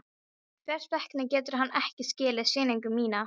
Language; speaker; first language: Icelandic; non-native, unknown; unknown